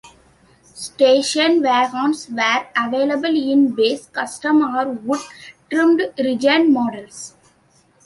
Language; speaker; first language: English; non-native, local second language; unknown